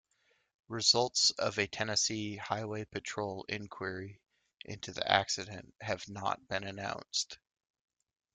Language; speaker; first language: English; native; English